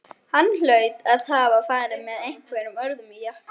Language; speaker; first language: Icelandic; non-native, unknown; German